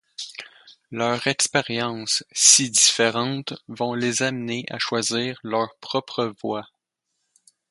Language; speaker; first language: French; native; French